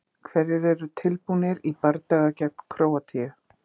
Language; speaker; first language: Icelandic; native; Icelandic